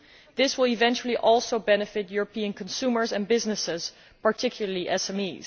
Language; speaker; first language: English; non-native, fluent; Dutch